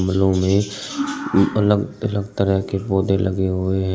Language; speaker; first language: Hindi; native; Hindi